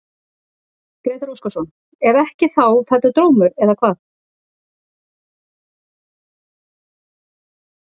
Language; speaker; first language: Icelandic; native; Icelandic